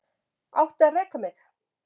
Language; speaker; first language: Icelandic; native; Icelandic